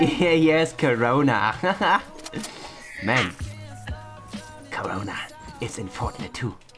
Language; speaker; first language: English; non-native, learner; German